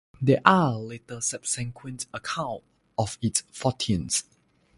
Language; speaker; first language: English; non-native, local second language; Chinese